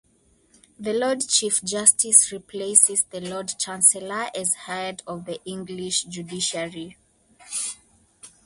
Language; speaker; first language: English; non-native, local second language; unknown